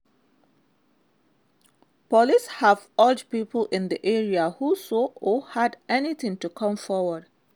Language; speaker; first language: English; non-native, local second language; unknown